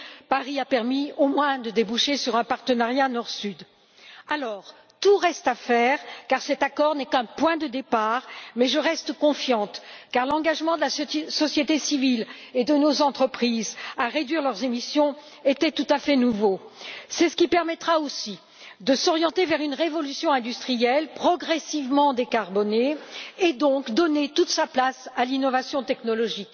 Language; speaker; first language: French; native; French